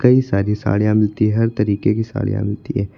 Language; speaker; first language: Hindi; native; Hindi